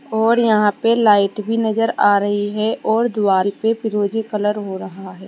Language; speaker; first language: Hindi; native; Hindi